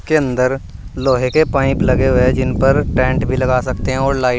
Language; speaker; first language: Hindi; native; Hindi